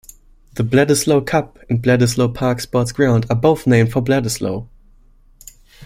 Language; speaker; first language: English; non-native, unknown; German